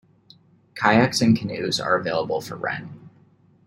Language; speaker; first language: English; native; English